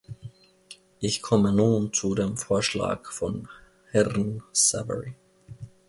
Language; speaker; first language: German; non-native, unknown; Finnish